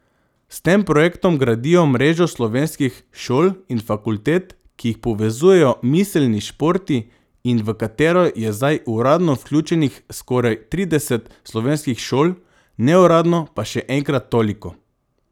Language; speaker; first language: Slovenian; non-native, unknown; Macedonian